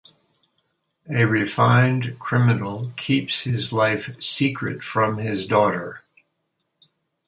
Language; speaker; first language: English; native; English